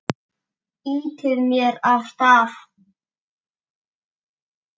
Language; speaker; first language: Icelandic; native; Icelandic